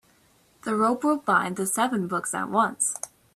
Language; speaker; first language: English; native; English